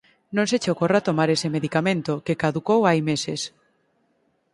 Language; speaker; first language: Galician; native; Galician